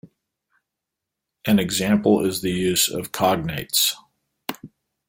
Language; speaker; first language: English; native; English